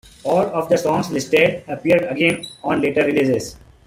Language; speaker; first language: English; non-native, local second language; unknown